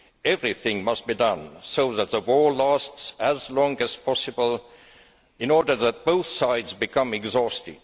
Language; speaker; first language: English; non-native, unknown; Estonian